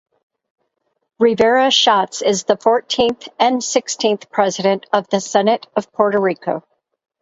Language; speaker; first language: English; native; English